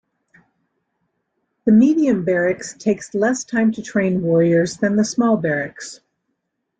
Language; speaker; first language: English; native; English